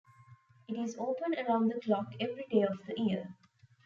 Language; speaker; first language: English; non-native, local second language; Tamil